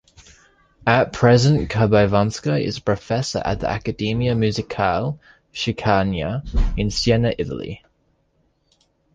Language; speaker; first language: English; native; English